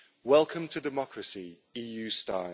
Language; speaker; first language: English; native; English